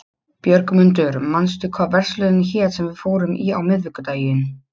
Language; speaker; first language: Icelandic; non-native, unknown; Polish